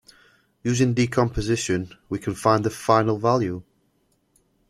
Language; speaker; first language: English; native; English